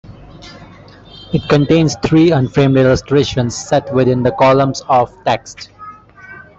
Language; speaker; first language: English; non-native, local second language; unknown